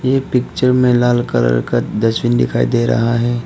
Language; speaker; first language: Hindi; non-native, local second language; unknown